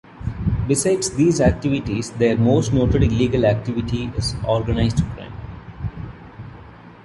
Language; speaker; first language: English; non-native, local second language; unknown